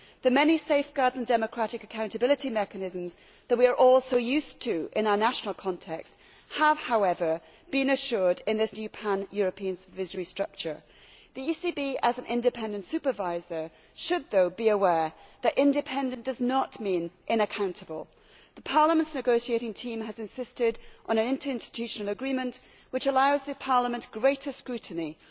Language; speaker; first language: English; native; English